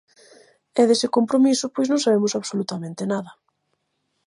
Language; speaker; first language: Galician; native; Galician